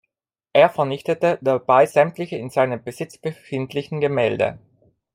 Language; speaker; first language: German; non-native, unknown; Italian